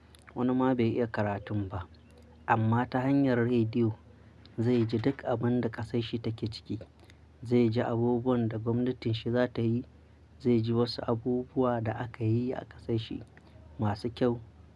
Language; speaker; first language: Hausa; non-native, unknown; Akan